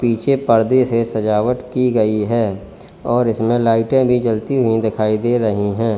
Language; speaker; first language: Hindi; native; Hindi